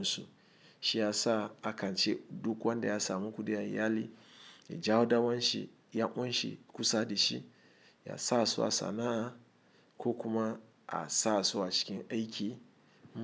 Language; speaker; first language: Hausa; non-native, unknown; Igbo